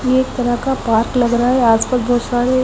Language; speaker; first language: Hindi; native; Hindi